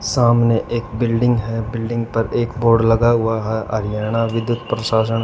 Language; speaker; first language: Hindi; native; Hindi